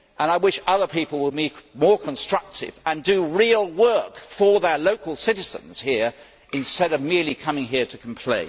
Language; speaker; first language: English; native; English